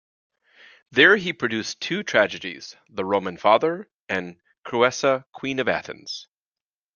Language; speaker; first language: English; native; English